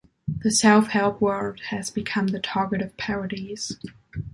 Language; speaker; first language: English; non-native, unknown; German